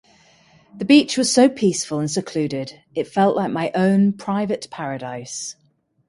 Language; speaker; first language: English; native; English